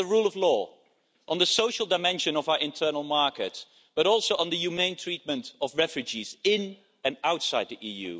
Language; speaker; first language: English; non-native, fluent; Dutch